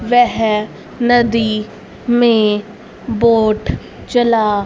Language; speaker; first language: Hindi; native; Hindi